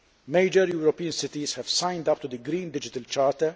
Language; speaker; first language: English; non-native, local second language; Maltese